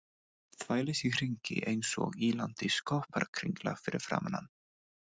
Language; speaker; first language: Icelandic; non-native, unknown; English